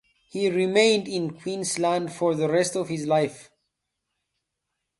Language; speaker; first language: English; native; English